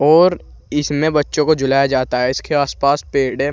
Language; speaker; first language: Hindi; native; Hindi